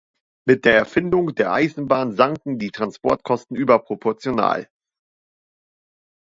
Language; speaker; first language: German; native; German